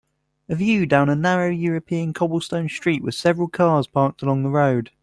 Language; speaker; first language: English; native; English